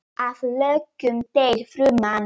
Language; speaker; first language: Icelandic; non-native, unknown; Polish